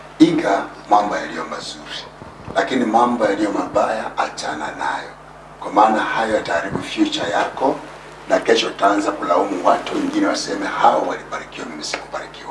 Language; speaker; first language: Swahili; non-native, local second language; Luyia